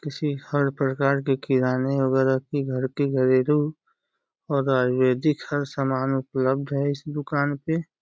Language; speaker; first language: Hindi; native; Hindi